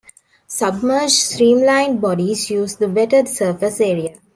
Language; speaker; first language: English; non-native, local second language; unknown